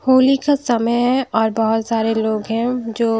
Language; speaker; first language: Hindi; non-native, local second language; Punjabi